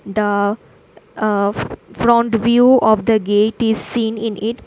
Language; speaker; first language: English; non-native, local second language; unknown